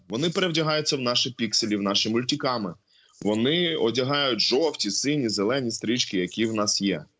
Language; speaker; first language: Ukrainian; non-native, local second language; Russian